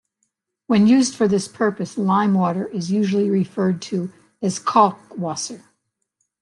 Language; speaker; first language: English; native; English